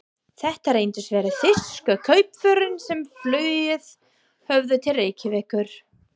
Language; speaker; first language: Icelandic; non-native, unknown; English